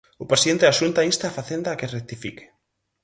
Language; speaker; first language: Galician; native; Galician